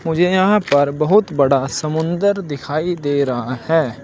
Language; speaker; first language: Hindi; native; Hindi